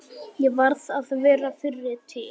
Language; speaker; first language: Icelandic; native; Icelandic